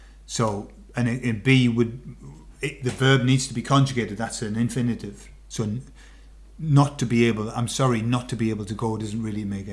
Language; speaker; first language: English; native; English